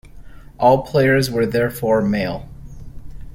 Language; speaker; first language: English; native; English